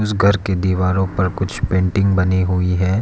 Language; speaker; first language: Hindi; non-native, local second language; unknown